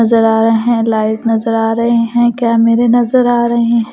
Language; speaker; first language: Hindi; non-native, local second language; Punjabi